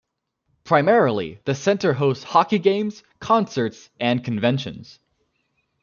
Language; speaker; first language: English; native; English